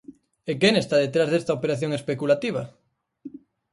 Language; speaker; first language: Galician; native; Galician